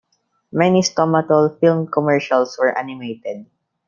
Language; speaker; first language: English; non-native, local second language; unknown